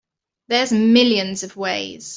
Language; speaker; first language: English; native; English